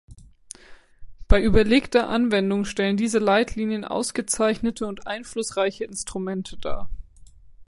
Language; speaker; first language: German; native; German